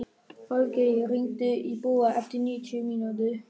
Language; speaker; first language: Icelandic; non-native, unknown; German